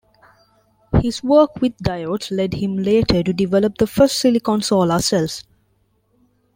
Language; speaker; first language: English; non-native, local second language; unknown